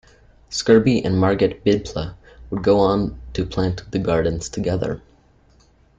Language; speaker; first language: English; native; English